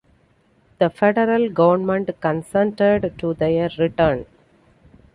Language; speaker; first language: English; non-native, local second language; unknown